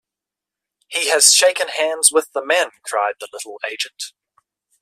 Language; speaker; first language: English; native; English